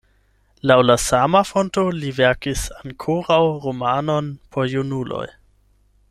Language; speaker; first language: Esperanto; non-native, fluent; German